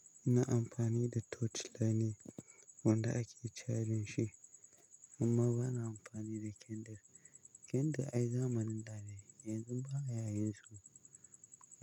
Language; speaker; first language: Hausa; native; Hausa